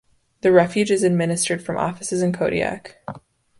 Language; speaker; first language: English; native; English